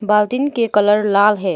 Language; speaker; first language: Hindi; non-native, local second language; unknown